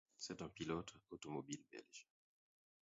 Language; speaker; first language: French; non-native, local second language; Haitian Creole